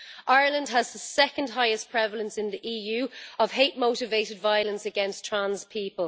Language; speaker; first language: English; native; English